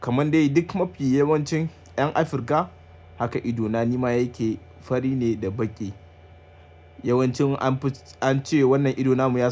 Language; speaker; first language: Hausa; native; Hausa